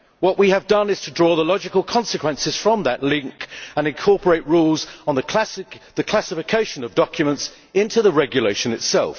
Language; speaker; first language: English; native; English